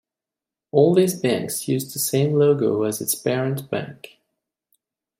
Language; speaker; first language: English; non-native, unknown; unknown